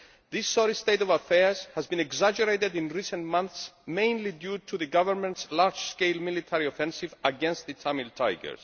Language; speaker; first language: English; non-native, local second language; Greek